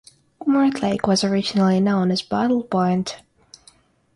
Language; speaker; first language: English; non-native, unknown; Russian